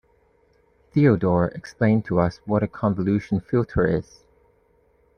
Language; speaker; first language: English; native; English